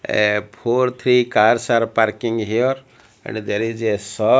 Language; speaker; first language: English; non-native, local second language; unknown